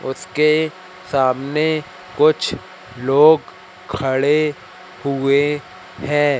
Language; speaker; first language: Hindi; native; Hindi